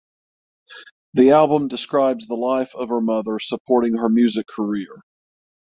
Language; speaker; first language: English; native; English